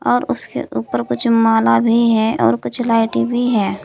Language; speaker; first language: Hindi; native; Hindi